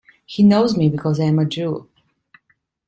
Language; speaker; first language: English; non-native, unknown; Italian